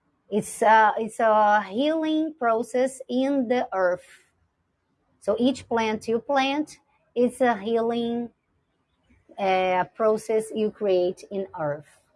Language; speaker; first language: English; non-native, fluent; Portuguese